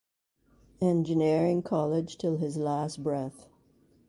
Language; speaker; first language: English; native; English